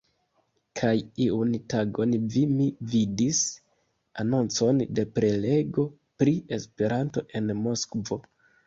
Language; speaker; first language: Esperanto; non-native, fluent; Kinyarwanda